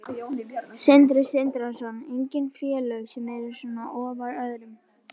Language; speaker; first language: Icelandic; native; Icelandic